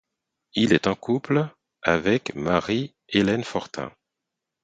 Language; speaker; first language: French; non-native, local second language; Haitian Creole